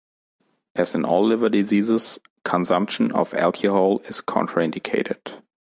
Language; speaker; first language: English; non-native, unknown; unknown